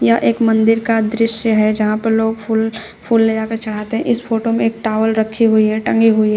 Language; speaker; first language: Hindi; native; Hindi